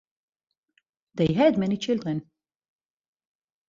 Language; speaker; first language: English; non-native, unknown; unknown